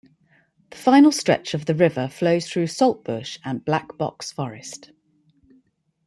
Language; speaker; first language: English; native; English